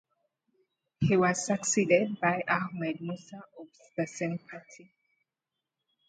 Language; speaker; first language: English; native; English